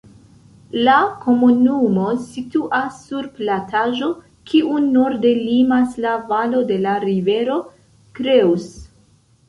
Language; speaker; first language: Esperanto; non-native, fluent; Central Kurdish